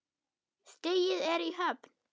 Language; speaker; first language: Icelandic; non-native, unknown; German